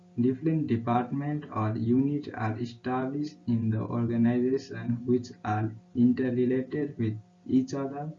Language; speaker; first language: English; non-native, local second language; Nepali